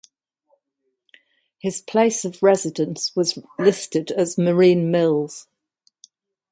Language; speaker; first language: English; native; English